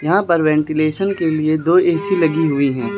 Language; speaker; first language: Hindi; native; Hindi